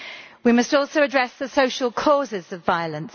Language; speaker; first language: English; native; English